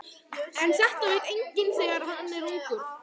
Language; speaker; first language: Icelandic; native; Icelandic